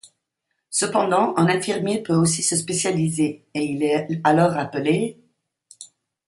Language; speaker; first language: French; non-native, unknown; Italian